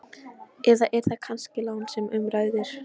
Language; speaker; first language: Icelandic; non-native, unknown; Polish